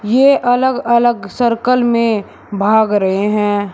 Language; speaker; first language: Hindi; native; Hindi